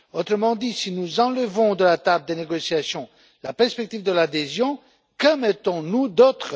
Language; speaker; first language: French; non-native, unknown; Romanian